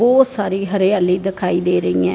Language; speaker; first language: Hindi; non-native, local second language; Punjabi